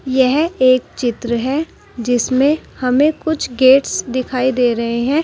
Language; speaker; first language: Hindi; native; Hindi